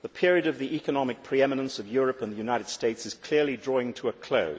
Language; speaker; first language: English; native; English